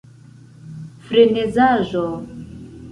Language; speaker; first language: Esperanto; non-native, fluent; Central Kurdish